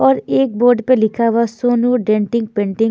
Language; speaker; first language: Hindi; non-native, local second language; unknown